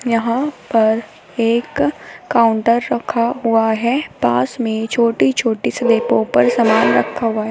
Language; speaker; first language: Hindi; native; Hindi